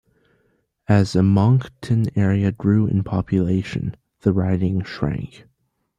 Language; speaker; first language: English; native; English